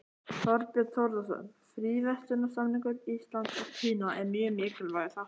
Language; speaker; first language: Icelandic; native; Icelandic